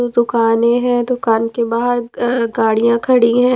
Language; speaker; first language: Hindi; non-native, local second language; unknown